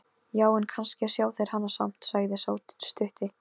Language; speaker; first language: Icelandic; non-native, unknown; Polish